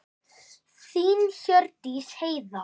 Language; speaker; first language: Icelandic; native; Icelandic